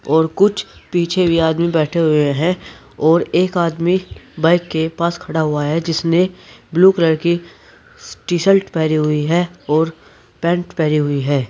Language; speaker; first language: Hindi; native; Hindi